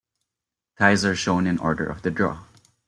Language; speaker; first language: English; non-native, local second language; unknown